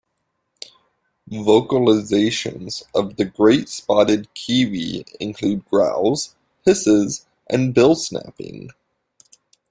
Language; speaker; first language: English; native; English